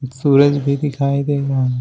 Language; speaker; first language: Hindi; native; Hindi